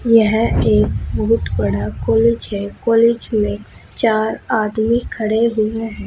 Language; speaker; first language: Hindi; native; Hindi